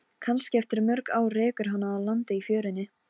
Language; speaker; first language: Icelandic; non-native, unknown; Polish